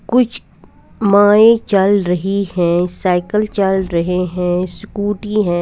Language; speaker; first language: Hindi; non-native, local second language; Punjabi